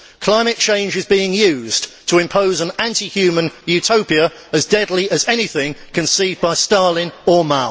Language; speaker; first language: English; native; English